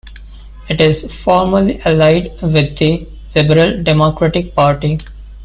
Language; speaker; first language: English; non-native, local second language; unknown